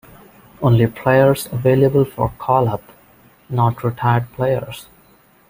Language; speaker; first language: English; non-native, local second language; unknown